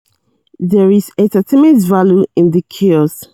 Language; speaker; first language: English; non-native, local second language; Yoruba